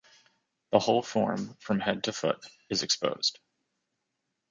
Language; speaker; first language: English; native; English